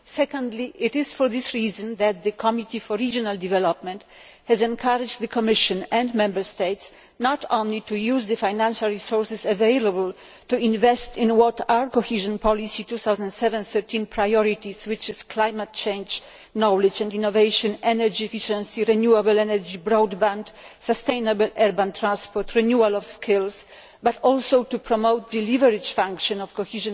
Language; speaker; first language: English; non-native, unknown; Polish